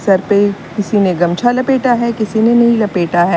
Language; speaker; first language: Hindi; native; Hindi